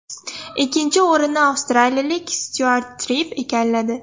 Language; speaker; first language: Uzbek; non-native, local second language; Russian